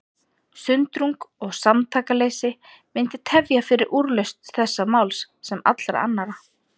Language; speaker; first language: Icelandic; native; Icelandic